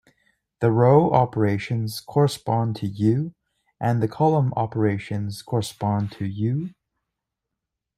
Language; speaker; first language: English; native; English